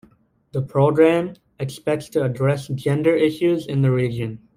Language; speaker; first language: English; native; English